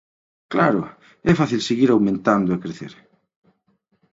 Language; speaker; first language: Galician; native; Galician